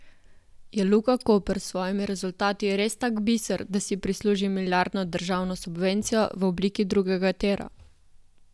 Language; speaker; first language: Slovenian; native; Slovenian